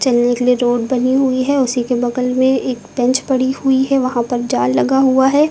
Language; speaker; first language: Hindi; native; Hindi